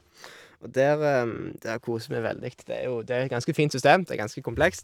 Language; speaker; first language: Norwegian; native; Norwegian